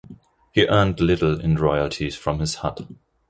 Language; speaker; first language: English; non-native, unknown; German